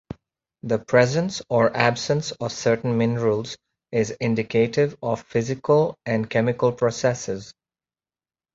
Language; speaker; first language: English; native; English